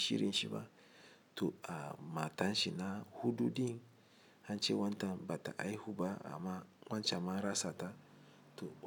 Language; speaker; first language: Hausa; non-native, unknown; Igbo